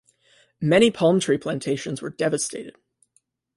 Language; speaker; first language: English; native; English